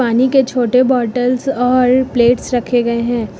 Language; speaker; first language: Hindi; native; Hindi